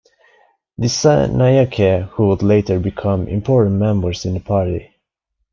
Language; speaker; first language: English; non-native, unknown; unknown